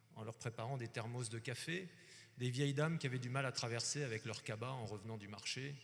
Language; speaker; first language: French; native; French